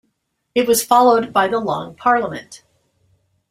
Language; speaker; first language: English; native; English